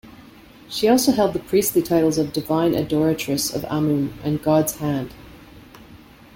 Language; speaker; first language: English; native; English